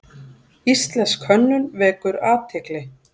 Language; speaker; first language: Icelandic; native; Icelandic